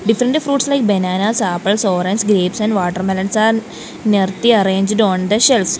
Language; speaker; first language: English; non-native, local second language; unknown